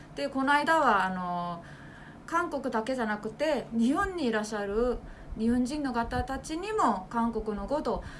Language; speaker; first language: Japanese; non-native, fluent; Korean